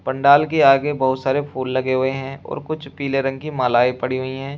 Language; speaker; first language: Hindi; native; Hindi